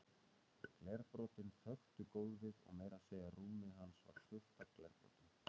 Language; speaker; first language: Icelandic; native; Icelandic